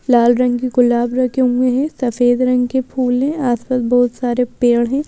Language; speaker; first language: Hindi; native; Hindi